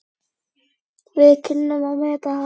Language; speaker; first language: Icelandic; native; Icelandic